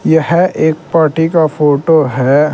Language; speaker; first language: Hindi; native; Hindi